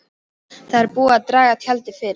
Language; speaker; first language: Icelandic; non-native, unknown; Polish